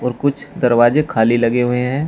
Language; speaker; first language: Hindi; native; Hindi